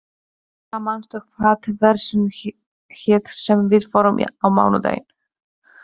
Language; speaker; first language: Icelandic; non-native, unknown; Polish